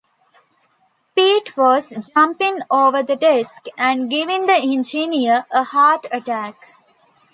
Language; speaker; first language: English; non-native, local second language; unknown